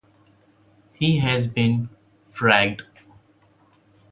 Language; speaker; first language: English; non-native, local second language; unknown